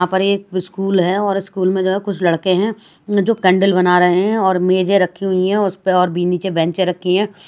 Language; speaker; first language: Hindi; native; Hindi